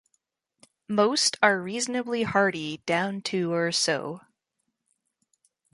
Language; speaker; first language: English; native; English